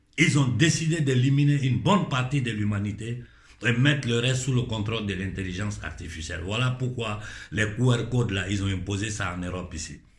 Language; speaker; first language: French; non-native, local second language; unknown